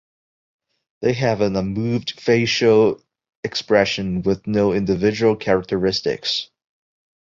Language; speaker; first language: English; non-native, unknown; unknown